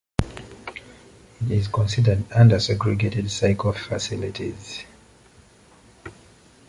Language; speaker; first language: English; native; English